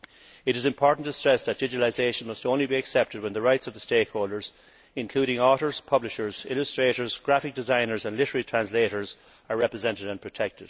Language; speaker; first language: English; native; English